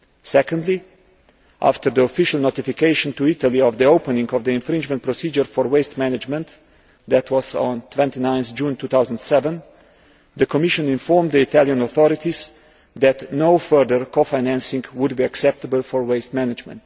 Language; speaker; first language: English; non-native, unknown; Slovenian